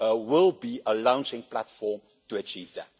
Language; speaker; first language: English; non-native, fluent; Dutch